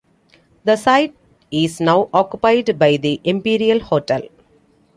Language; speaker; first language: English; non-native, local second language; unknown